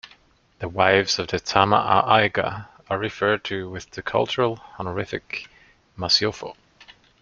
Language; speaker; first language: English; non-native, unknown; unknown